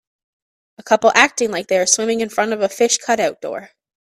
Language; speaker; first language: English; native; English